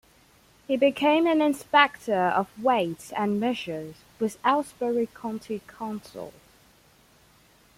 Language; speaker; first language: English; non-native, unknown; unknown